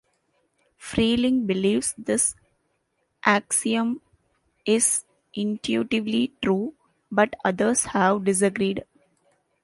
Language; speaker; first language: English; non-native, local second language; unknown